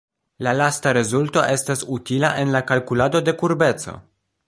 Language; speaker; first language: Esperanto; non-native, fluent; Polish